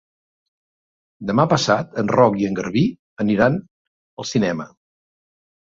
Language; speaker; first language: Catalan; native; Catalan